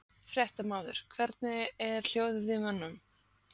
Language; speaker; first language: Icelandic; native; Icelandic